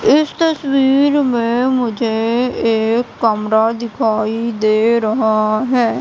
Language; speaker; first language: Hindi; native; Hindi